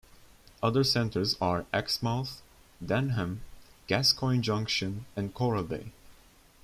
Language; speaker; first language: English; non-native, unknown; Turkish